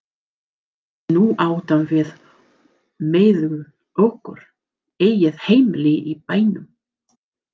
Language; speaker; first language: Icelandic; non-native, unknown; English